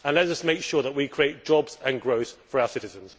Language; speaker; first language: English; native; English